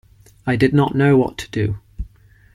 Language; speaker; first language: English; non-native, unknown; Ligurian